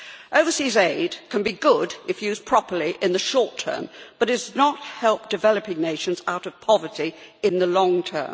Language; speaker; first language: English; native; English